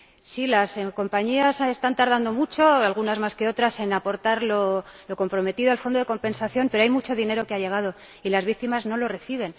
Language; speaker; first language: Spanish; native; Spanish